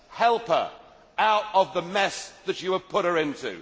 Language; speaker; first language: English; native; English